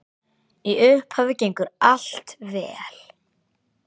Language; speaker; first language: Icelandic; native; Icelandic